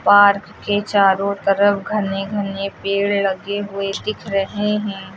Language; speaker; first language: Hindi; native; Hindi